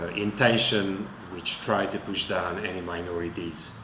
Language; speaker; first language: English; non-native, learner; Hungarian